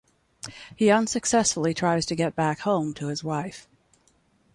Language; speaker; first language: English; native; English